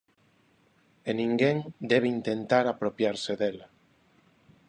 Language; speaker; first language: Galician; non-native, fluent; Spanish